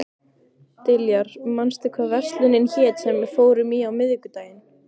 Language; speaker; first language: Icelandic; native; Icelandic